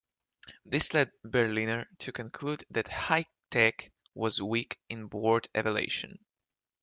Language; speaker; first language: English; non-native, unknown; Russian